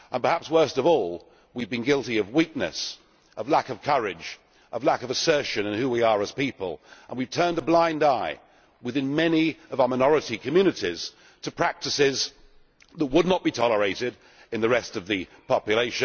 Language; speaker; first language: English; native; English